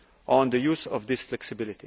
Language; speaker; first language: English; non-native, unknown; Slovenian